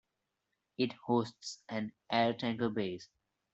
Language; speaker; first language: English; non-native, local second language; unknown